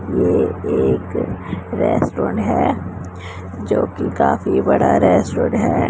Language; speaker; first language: Hindi; non-native, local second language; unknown